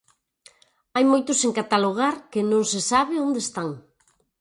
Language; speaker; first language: Galician; native; Galician